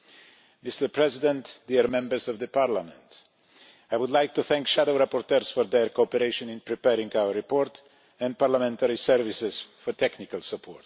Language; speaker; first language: English; non-native, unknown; Polish